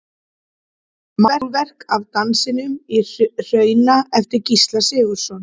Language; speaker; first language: Icelandic; native; Icelandic